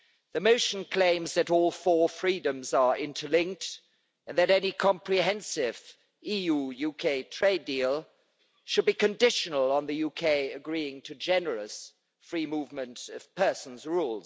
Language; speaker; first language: English; non-native, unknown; German